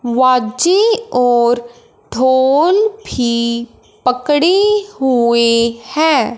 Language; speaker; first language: Hindi; non-native, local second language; Punjabi